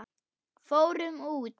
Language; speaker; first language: Icelandic; non-native, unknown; German